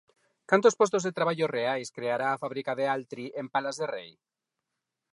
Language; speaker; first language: Galician; non-native, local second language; Spanish